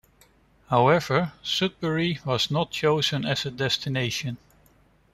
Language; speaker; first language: English; non-native, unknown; Dutch